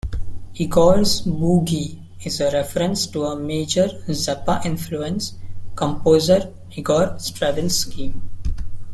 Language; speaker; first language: English; non-native, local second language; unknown